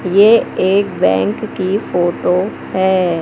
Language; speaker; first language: Hindi; native; Hindi